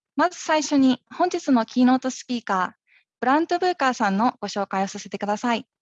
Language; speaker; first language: Japanese; native; Japanese